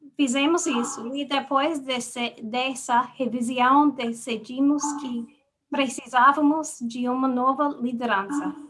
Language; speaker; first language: Portuguese; non-native, fluent; English